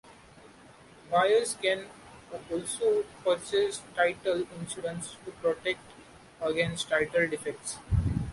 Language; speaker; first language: English; non-native, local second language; Marathi